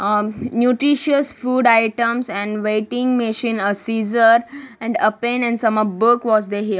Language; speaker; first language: English; non-native, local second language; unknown